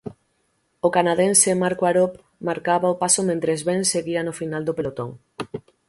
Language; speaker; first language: Galician; native; Galician